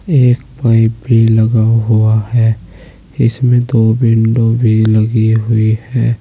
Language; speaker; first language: Hindi; native; Hindi